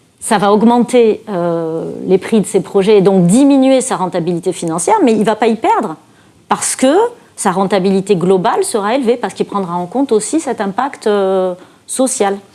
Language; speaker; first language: French; native; French